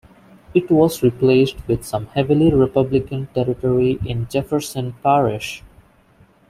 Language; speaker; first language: English; non-native, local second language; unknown